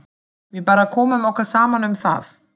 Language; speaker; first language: Icelandic; non-native, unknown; German